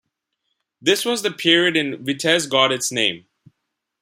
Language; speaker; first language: English; non-native, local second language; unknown